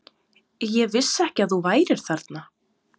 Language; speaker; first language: Icelandic; non-native, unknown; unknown